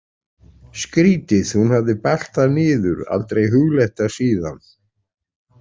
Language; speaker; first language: Icelandic; native; Icelandic